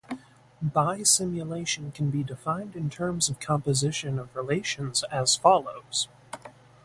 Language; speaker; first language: English; native; English